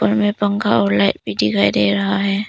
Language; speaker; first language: Hindi; early bilingual, other home language; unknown